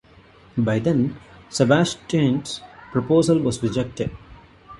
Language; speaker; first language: English; non-native, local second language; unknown